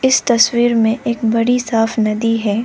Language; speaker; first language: Hindi; non-native, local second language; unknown